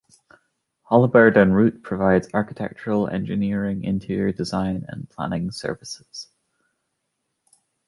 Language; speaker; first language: English; native; English